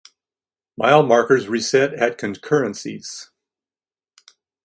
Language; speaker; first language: English; native; English